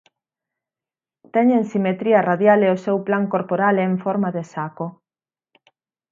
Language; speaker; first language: Galician; native; Galician